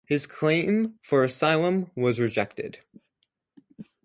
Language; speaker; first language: English; native; English